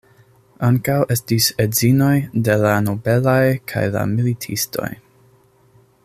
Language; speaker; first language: Esperanto; non-native, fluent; English